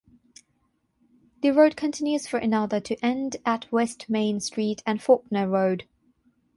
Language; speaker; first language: English; non-native, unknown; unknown